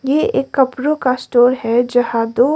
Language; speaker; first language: Hindi; non-native, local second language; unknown